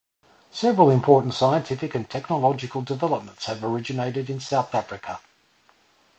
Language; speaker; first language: English; native; English